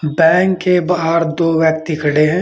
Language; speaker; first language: Hindi; native; Hindi